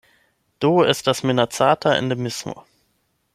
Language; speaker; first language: Esperanto; non-native, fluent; German